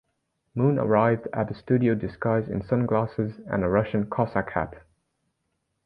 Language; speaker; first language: English; native; English